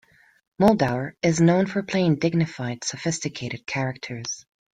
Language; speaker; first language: English; non-native, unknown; Spanish